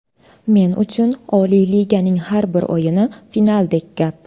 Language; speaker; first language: Uzbek; native; Uzbek